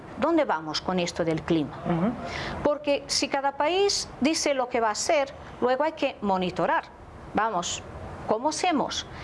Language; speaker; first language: Spanish; non-native, related language; Portuguese